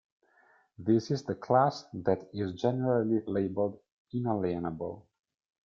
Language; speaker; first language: English; non-native, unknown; Italian